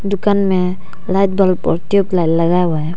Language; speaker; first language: Hindi; non-native, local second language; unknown